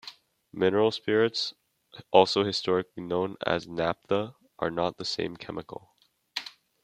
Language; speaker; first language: English; native; English